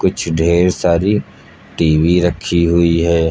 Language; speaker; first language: Hindi; native; Hindi